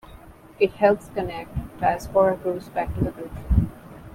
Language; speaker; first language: English; non-native, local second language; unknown